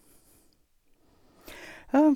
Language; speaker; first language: Norwegian; native; Norwegian